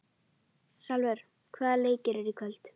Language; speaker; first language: Icelandic; native; Icelandic